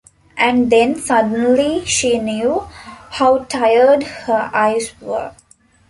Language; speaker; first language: English; non-native, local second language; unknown